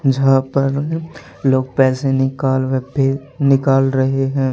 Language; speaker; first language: Hindi; native; Hindi